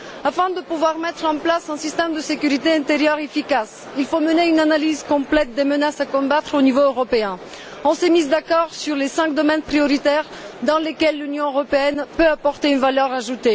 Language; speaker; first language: French; non-native, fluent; Bulgarian